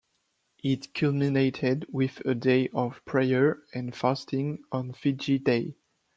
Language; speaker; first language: English; non-native, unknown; French